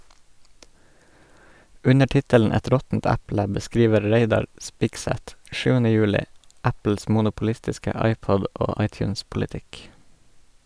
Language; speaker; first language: Norwegian; native; Norwegian